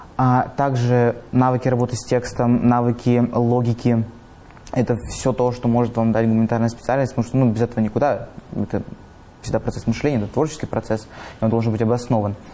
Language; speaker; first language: Russian; native; Russian